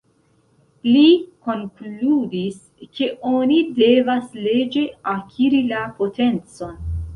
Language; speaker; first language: Esperanto; non-native, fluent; Central Kurdish